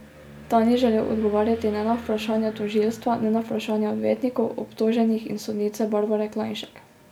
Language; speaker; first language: Slovenian; native; Slovenian